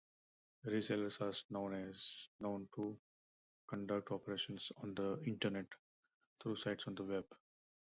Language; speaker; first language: English; non-native, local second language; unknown